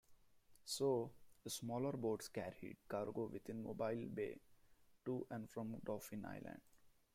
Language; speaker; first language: English; non-native, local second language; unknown